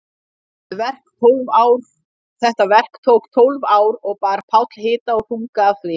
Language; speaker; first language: Icelandic; native; Icelandic